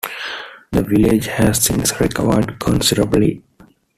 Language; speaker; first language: English; non-native, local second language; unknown